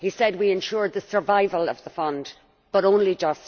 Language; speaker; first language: English; native; English